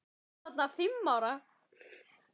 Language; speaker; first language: Icelandic; native; Icelandic